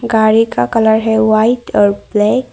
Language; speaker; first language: Hindi; non-native, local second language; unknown